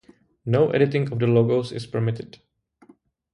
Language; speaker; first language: English; non-native, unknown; Czech